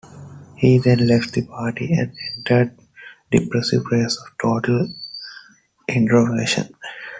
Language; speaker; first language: English; non-native, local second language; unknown